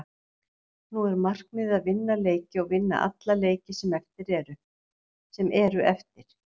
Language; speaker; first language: Icelandic; native; Icelandic